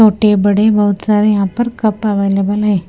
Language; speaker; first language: Hindi; non-native, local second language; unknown